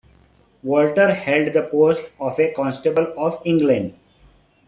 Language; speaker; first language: English; non-native, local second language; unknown